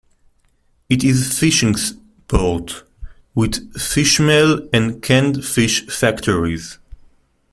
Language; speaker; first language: English; non-native, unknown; Hebrew